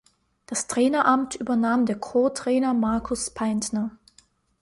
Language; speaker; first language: German; native; German